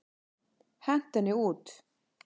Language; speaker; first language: Icelandic; native; Icelandic